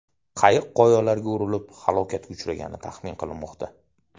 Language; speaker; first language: Uzbek; native; Uzbek